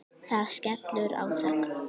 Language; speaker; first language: Icelandic; native; Icelandic